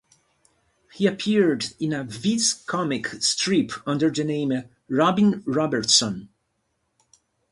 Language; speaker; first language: English; non-native, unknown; Portuguese